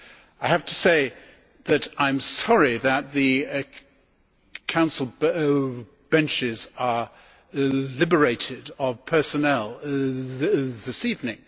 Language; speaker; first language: English; native; English